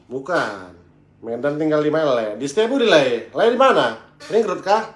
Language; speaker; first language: Indonesian; native; Indonesian